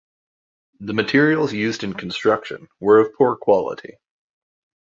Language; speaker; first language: English; native; English